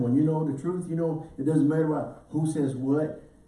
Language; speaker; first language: English; native; English